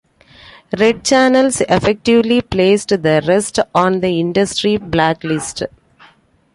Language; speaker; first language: English; non-native, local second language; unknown